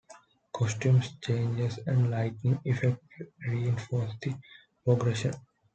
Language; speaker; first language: English; non-native, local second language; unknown